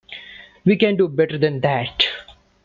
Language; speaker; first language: English; non-native, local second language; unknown